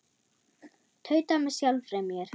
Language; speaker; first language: Icelandic; non-native, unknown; German